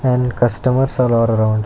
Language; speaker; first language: English; non-native, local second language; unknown